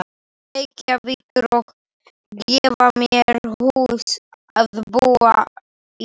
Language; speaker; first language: Icelandic; non-native, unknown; Slovak